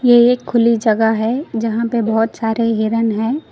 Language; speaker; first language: Hindi; non-native, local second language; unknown